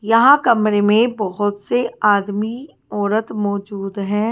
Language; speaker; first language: Hindi; native; Hindi